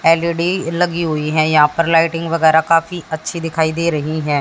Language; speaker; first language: Hindi; native; Hindi